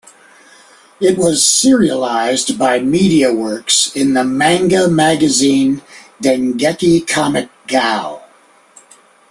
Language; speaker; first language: English; native; English